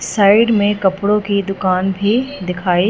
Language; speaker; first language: Hindi; non-native, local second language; Punjabi